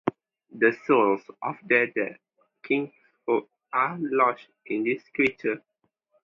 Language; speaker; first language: English; non-native, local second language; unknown